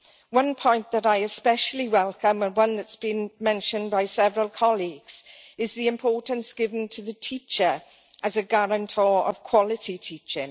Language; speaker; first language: English; native; English